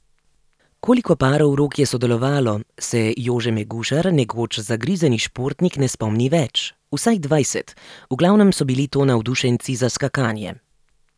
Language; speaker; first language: Slovenian; native; Slovenian